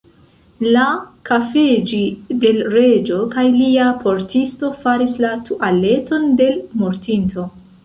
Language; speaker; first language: Esperanto; non-native, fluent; Central Kurdish